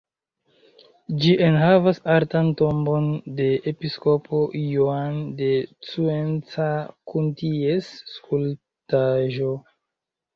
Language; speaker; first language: Esperanto; non-native, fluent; Chinese